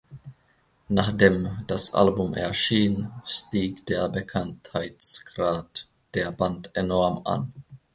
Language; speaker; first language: German; non-native, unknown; Finnish